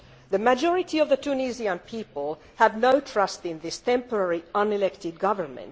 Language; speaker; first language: English; non-native, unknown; Finnish